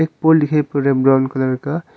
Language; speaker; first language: Hindi; non-native, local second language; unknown